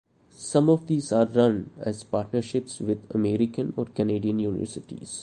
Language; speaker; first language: English; non-native, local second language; Malayalam